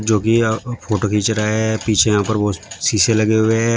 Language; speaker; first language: Hindi; native; Hindi